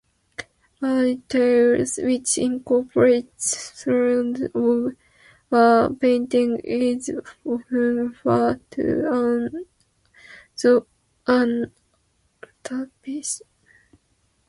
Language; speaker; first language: English; non-native, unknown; Japanese